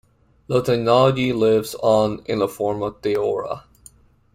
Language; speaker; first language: English; non-native, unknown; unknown